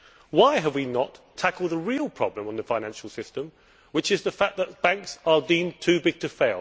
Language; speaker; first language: English; native; English